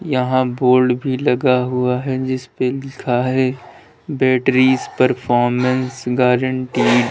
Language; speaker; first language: Hindi; native; Hindi